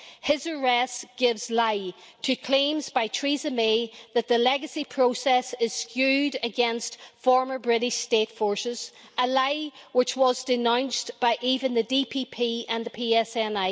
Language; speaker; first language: English; native; English